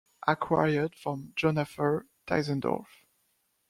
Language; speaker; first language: English; non-native, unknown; French